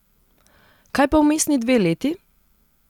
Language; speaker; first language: Slovenian; non-native, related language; Serbian